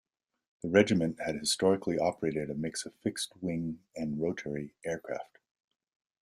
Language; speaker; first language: English; native; English